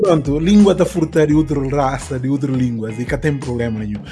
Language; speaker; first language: Portuguese; non-native, local second language; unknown